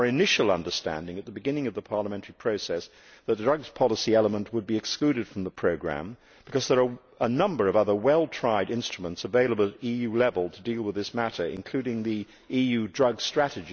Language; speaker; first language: English; native; English